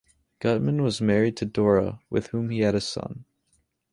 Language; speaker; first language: English; native; English